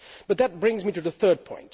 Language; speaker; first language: English; non-native, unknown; Dutch